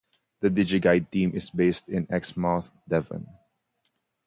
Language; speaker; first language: English; non-native, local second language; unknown